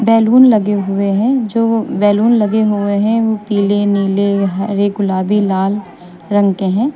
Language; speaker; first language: Hindi; native; Hindi